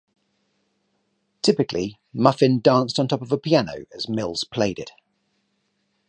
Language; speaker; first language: English; native; English